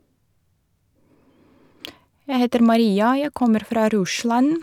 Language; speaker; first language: Norwegian; non-native, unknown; Russian